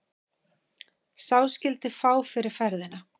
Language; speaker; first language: Icelandic; native; Icelandic